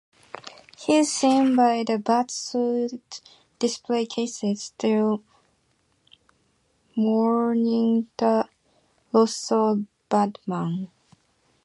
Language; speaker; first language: English; non-native, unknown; Japanese